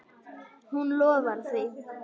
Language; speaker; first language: Icelandic; native; Icelandic